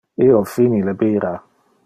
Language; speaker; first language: Interlingua; non-native, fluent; Dutch